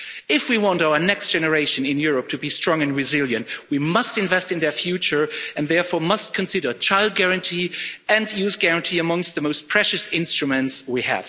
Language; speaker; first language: English; non-native, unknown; Luxembourgish